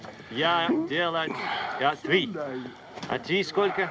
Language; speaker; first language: Russian; non-native, learner; English